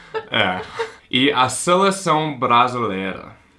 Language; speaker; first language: Portuguese; non-native, fluent; English